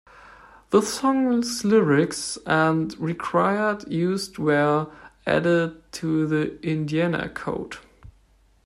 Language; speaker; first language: English; non-native, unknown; German